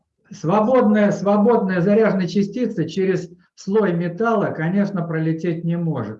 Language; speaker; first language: Russian; native; Russian